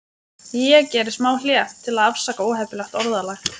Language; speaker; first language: Icelandic; non-native, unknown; Lithuanian